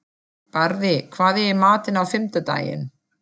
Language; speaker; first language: Icelandic; non-native, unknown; German